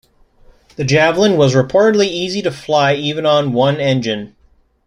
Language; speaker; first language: English; native; English